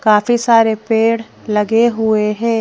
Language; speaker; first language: Hindi; native; Hindi